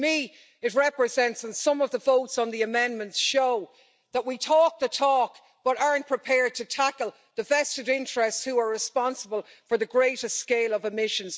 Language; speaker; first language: English; native; English